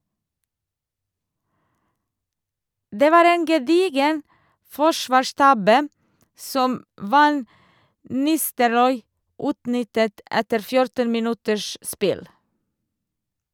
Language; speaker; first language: Norwegian; non-native, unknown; Serbian